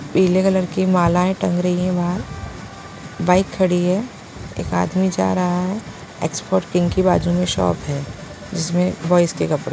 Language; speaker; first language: Hindi; non-native, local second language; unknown